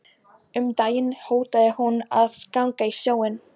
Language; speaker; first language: Icelandic; non-native, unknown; Polish